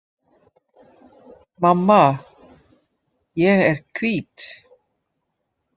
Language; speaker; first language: Icelandic; non-native, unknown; Dutch